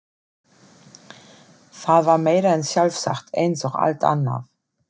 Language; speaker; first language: Icelandic; non-native, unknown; German